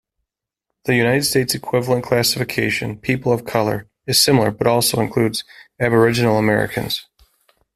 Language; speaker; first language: English; native; English